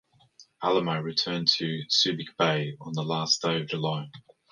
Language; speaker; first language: English; native; English